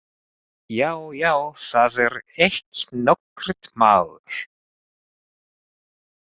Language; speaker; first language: Icelandic; non-native, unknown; Japanese